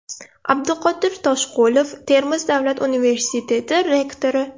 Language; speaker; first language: Uzbek; non-native, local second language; Russian